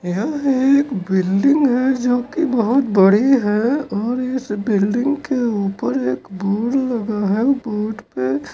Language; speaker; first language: Hindi; native; Hindi